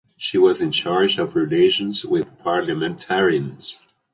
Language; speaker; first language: English; native; English